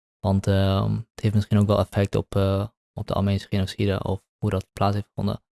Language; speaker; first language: Dutch; early bilingual, other home language; Kurdish